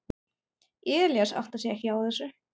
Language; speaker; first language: Icelandic; non-native, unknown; German